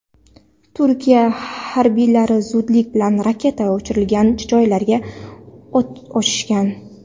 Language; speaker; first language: Uzbek; non-native, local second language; Kara-Kalpak